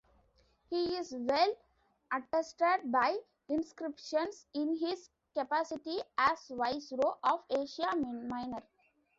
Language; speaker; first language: English; non-native, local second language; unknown